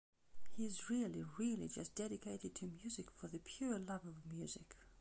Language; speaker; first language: English; non-native, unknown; Belarusian